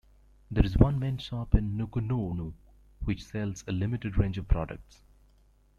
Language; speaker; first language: English; native; English